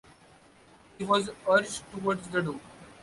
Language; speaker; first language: English; non-native, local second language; Marathi